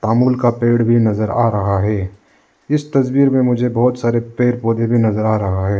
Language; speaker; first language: Hindi; non-native, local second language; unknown